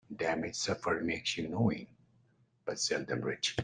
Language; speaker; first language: English; non-native, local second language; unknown